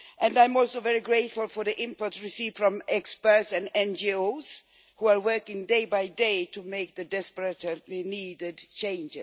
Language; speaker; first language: English; non-native, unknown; Swedish